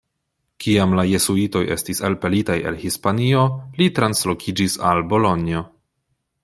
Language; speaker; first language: Esperanto; non-native, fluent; Polish